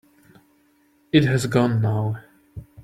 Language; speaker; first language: English; non-native, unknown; Czech